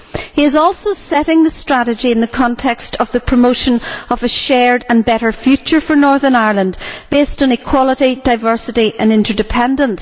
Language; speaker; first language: English; native; English